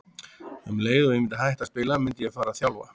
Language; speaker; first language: Icelandic; native; Icelandic